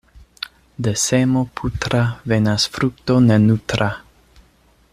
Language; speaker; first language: Esperanto; non-native, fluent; English